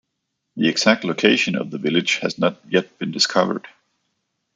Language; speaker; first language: English; non-native, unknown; Danish